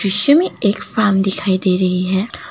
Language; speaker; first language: Hindi; non-native, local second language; Assamese